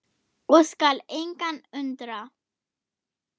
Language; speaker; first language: Icelandic; non-native, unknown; German